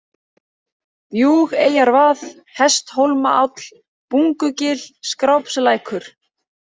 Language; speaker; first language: Icelandic; native; Icelandic